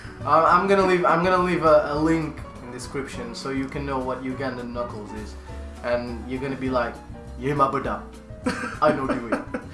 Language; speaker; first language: English; non-native, fluent; Portuguese